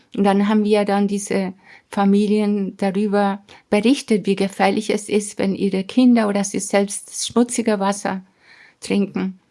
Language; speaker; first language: German; non-native, fluent; Spanish